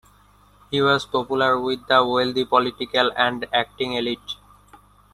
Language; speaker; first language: English; non-native, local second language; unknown